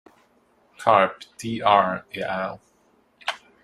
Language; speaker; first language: English; non-native, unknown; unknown